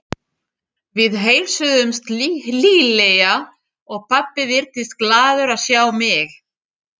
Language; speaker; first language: Icelandic; non-native, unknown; French